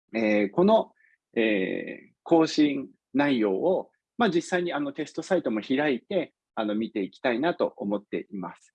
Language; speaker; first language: Japanese; non-native, fluent; English